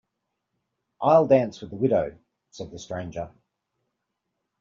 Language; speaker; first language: English; native; English